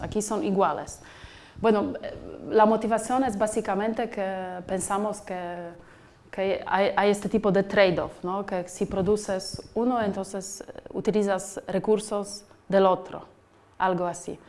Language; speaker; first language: Spanish; non-native, fluent; Polish